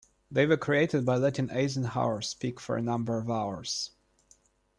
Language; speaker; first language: English; non-native, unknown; Russian